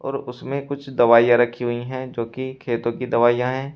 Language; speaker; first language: Hindi; native; Hindi